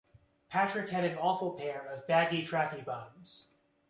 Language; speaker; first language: English; native; English